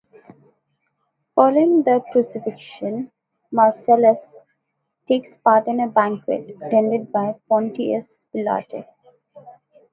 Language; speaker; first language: English; non-native, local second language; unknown